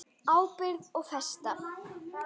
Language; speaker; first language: Icelandic; native; Icelandic